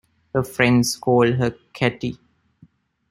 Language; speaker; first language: English; non-native, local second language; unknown